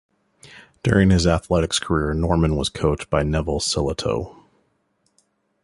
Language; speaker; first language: English; native; English